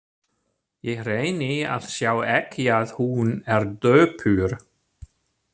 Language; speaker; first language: Icelandic; non-native, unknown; German